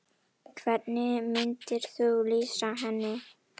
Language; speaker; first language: Icelandic; non-native, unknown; Indonesian